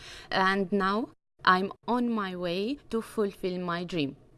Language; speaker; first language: English; non-native, fluent; Arabic